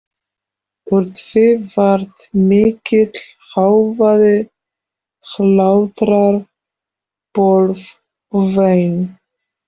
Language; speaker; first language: Icelandic; non-native, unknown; Polish